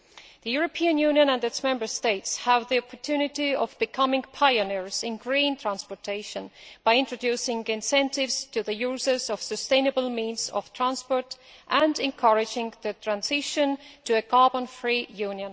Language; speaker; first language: English; non-native, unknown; Estonian